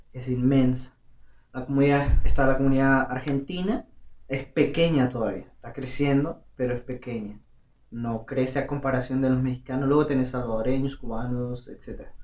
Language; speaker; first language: Spanish; native; Spanish